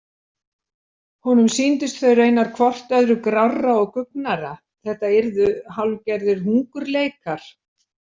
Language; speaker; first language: Icelandic; native; Icelandic